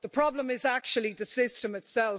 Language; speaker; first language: English; native; English